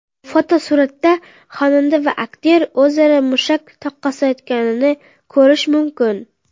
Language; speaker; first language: Uzbek; non-native, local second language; Kara-Kalpak